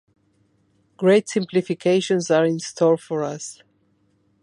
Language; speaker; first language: English; non-native, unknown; Spanish